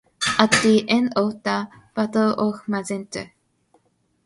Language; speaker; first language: English; non-native, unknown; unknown